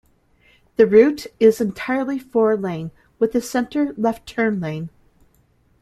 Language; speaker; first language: English; native; English